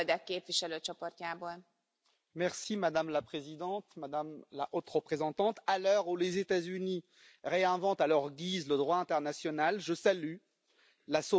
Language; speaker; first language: French; native; French